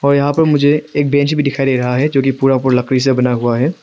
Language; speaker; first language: Hindi; non-native, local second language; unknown